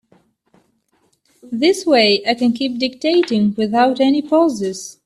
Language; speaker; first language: English; native; English